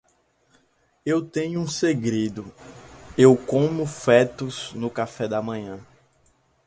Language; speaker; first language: Portuguese; native; Portuguese